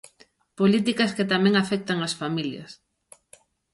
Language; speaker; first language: Galician; native; Galician